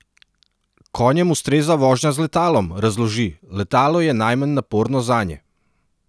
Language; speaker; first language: Slovenian; non-native, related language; Serbian